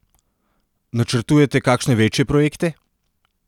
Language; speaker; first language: Slovenian; non-native, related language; Serbian